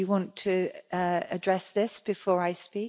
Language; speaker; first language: English; native; English